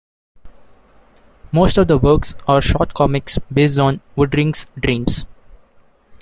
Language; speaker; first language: English; non-native, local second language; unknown